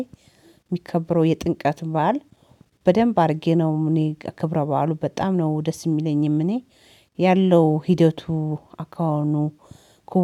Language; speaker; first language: Amharic; native; Amharic